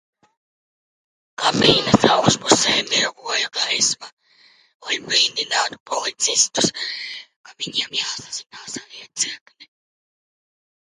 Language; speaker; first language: Latvian; native; Latvian